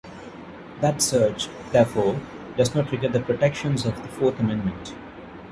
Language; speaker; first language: English; non-native, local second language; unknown